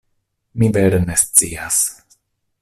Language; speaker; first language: Esperanto; non-native, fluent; Italian